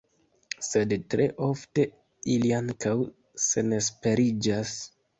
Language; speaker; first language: Esperanto; non-native, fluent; Kinyarwanda